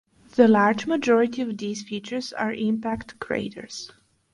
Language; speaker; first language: English; non-native, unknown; Bulgarian